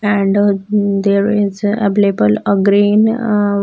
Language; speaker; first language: English; non-native, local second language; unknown